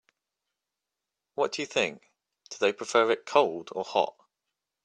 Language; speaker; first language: English; native; English